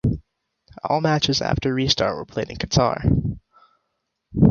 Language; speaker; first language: English; native; English